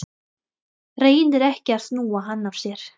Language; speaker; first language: Icelandic; non-native, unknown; Thai